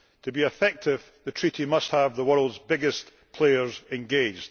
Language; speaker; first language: English; native; English